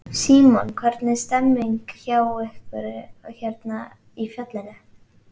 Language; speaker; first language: Icelandic; native; Icelandic